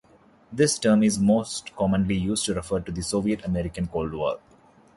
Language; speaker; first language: English; non-native, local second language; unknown